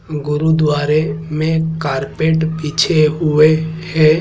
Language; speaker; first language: Hindi; native; Hindi